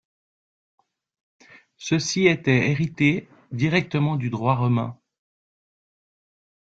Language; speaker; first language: French; native; French